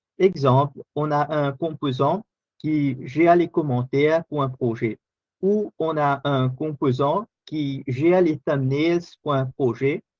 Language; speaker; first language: French; non-native, local second language; Morisyen